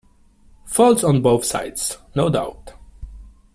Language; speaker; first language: English; non-native, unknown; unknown